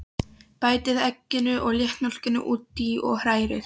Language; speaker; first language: Icelandic; non-native, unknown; Polish